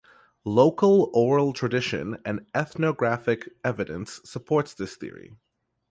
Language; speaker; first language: English; native; English